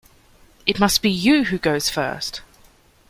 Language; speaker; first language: English; native; English